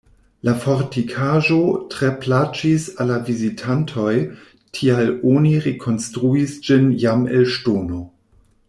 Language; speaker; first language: Esperanto; non-native, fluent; German